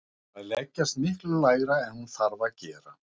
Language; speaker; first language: Icelandic; non-native, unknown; Russian